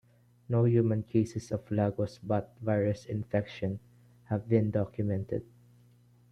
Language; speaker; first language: English; non-native, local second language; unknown